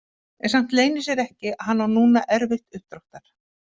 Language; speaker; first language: Icelandic; native; Icelandic